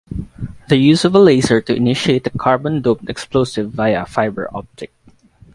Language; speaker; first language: English; non-native, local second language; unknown